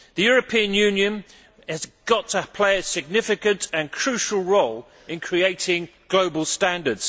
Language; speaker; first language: English; native; English